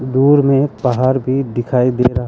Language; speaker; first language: Hindi; non-native, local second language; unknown